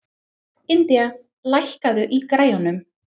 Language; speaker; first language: Icelandic; non-native, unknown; English